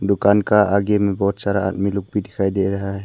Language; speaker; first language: Hindi; non-native, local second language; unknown